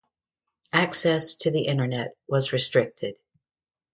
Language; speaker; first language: English; native; English